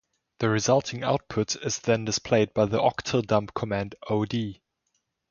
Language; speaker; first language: English; non-native, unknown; German